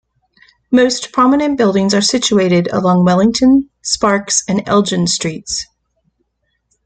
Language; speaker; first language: English; native; English